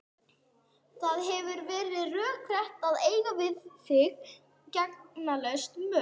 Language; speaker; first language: Icelandic; non-native, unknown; English